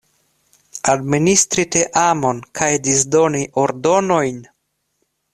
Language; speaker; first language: Esperanto; non-native, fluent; Russian